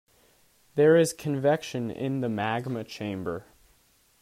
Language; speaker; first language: English; native; English